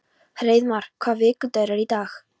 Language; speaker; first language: Icelandic; non-native, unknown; Polish